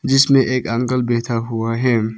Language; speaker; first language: Hindi; non-native, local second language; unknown